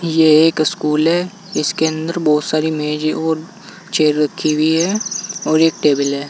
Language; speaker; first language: Hindi; native; Hindi